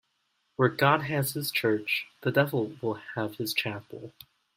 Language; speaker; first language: English; native; English